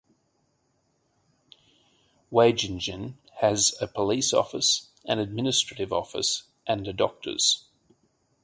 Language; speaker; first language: English; native; English